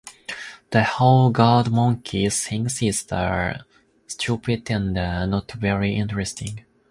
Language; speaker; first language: English; non-native, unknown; Japanese